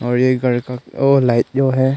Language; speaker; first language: Hindi; non-native, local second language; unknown